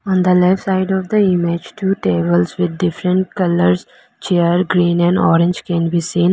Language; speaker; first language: English; non-native, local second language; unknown